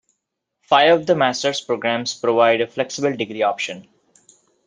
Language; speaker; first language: English; non-native, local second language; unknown